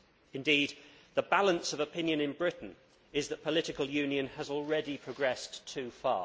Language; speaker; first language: English; native; English